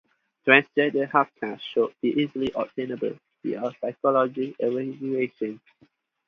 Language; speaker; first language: English; non-native, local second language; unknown